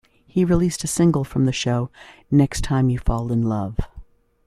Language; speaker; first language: English; native; English